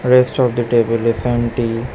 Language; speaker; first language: English; non-native, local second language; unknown